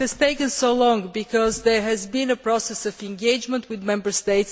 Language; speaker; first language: English; non-native, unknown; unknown